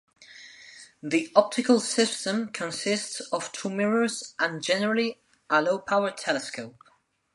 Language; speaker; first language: English; non-native, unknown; Spanish